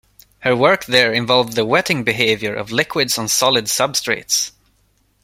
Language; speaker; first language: English; non-native, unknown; Swedish